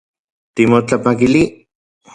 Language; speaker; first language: Central Puebla Nahuatl; non-native, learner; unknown